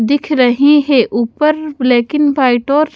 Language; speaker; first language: Hindi; native; Hindi